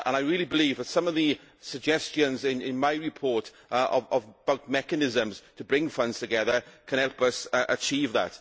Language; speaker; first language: English; native; English